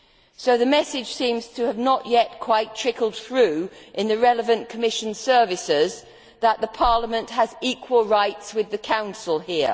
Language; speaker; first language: English; native; English